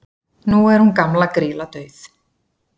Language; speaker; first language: Icelandic; native; Icelandic